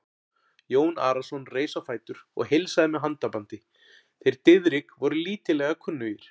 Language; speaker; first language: Icelandic; native; Icelandic